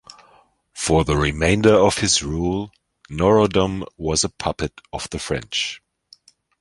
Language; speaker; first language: English; non-native, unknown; German